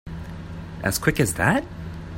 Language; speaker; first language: English; native; English